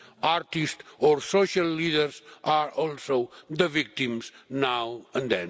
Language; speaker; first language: English; non-native, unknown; Catalan